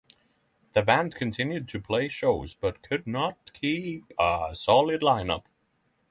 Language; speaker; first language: English; non-native, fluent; Norwegian